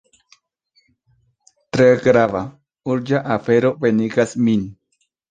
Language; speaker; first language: Esperanto; non-native, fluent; Spanish